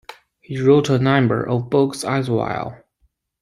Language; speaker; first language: English; non-native, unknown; Chinese